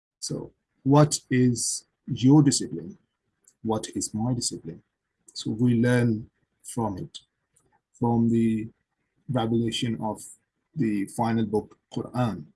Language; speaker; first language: English; non-native, local second language; Urdu